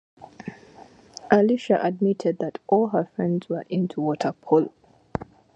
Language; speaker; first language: English; native; English